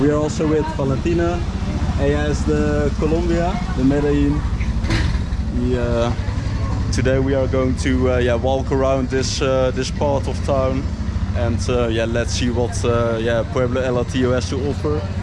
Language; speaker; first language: English; non-native, fluent; Dutch